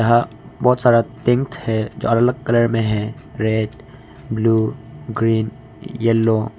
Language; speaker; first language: Hindi; early bilingual, other home language; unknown